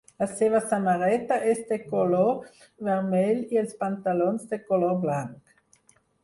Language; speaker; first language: Catalan; non-native, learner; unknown